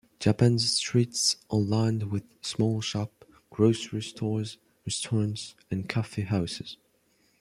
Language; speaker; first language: English; non-native, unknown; French